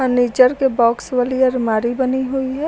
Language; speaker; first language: Hindi; native; Hindi